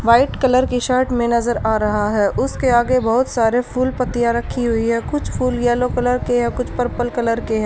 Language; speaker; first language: Hindi; native; Hindi